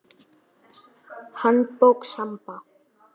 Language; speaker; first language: Icelandic; native; Icelandic